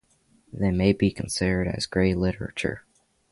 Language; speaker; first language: English; native; English